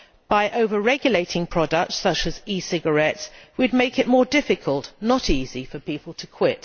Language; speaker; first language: English; native; English